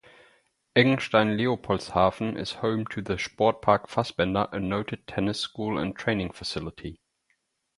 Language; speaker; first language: English; non-native, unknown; German